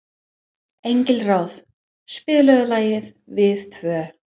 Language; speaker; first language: Icelandic; non-native, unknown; English